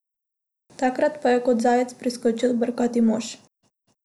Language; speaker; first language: Slovenian; non-native, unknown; Macedonian